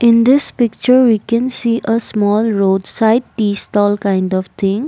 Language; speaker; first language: English; non-native, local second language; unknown